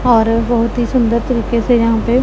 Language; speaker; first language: Hindi; non-native, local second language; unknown